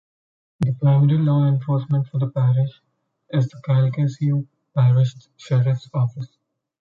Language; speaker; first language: English; non-native, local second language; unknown